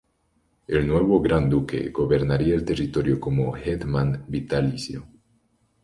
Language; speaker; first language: Spanish; native; Spanish